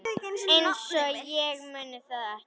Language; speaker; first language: Icelandic; native; Icelandic